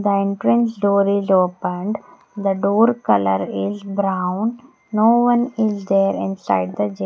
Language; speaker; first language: English; non-native, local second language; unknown